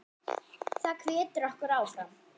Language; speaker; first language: Icelandic; non-native, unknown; German